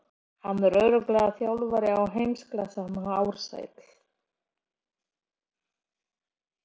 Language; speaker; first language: Icelandic; non-native, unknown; Polish